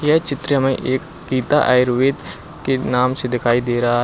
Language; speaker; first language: Hindi; native; Hindi